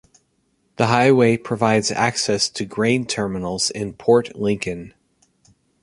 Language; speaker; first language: English; native; English